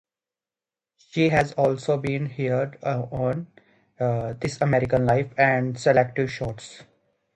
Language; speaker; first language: English; native; English